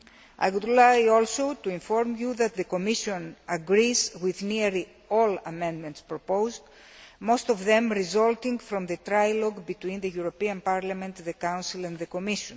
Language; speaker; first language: English; non-native, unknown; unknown